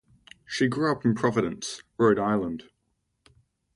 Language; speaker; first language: English; native; English